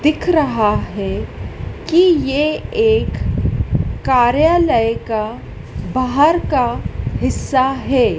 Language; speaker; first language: Hindi; native; Hindi